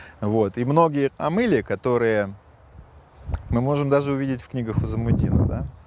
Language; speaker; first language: Russian; native; Russian